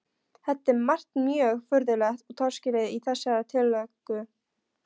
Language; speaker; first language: Icelandic; non-native, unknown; Polish